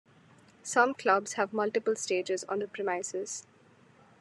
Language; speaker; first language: English; non-native, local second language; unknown